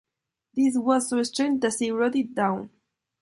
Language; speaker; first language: English; non-native, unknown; Spanish